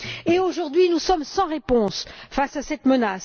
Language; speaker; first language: French; native; French